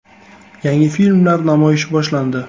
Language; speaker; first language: Uzbek; native; Uzbek